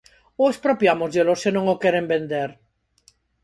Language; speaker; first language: Galician; non-native, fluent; Spanish